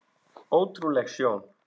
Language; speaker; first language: Icelandic; native; Icelandic